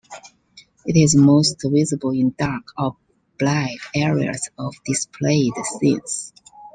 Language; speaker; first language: English; non-native, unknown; Chinese